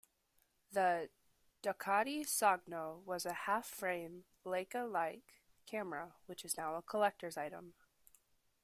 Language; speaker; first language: English; native; English